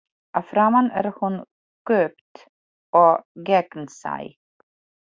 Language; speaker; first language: Icelandic; non-native, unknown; Polish